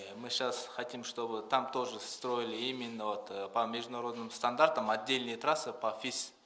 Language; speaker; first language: Russian; non-native, local second language; Kyrgyz